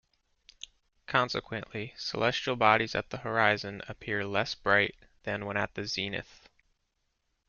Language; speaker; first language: English; native; English